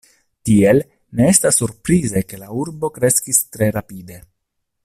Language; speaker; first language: Esperanto; non-native, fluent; Italian